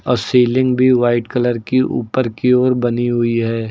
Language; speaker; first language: Hindi; native; Hindi